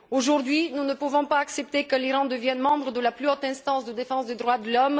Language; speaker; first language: French; non-native, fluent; Bulgarian